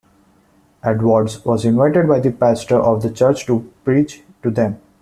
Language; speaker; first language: English; non-native, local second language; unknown